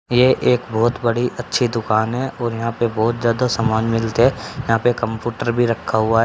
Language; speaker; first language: Hindi; native; Hindi